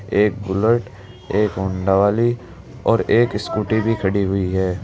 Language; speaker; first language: Hindi; native; Hindi